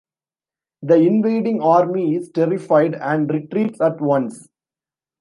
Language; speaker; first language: English; non-native, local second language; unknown